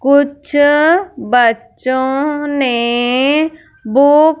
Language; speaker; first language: Hindi; non-native, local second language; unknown